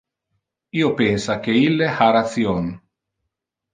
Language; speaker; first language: Interlingua; non-native, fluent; Italian